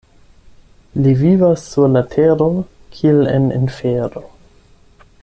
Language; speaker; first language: Esperanto; non-native, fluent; German